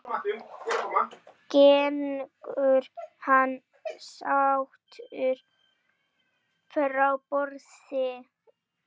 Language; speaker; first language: Icelandic; native; Icelandic